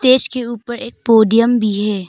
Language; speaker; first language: Hindi; non-native, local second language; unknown